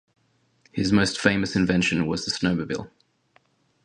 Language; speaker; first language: English; native; English